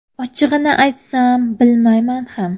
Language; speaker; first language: Uzbek; native; Uzbek